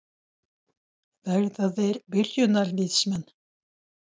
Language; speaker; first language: Icelandic; non-native, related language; Swedish